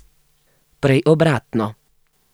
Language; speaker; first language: Slovenian; native; Slovenian